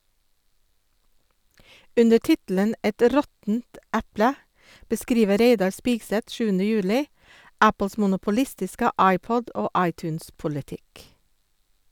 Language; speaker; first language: Norwegian; non-native, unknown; English